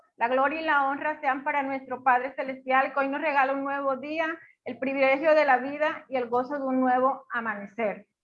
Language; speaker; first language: Spanish; native; Spanish